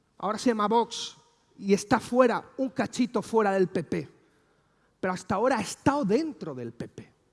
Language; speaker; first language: Spanish; native; Spanish